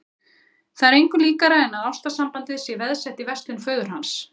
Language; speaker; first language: Icelandic; native; Icelandic